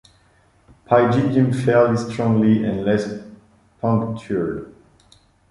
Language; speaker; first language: English; non-native, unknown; French